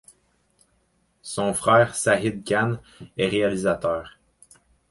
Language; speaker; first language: French; native; French